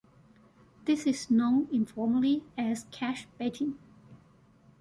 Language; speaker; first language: English; non-native, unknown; Chinese